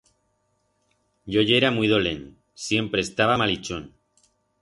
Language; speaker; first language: Aragonese; non-native, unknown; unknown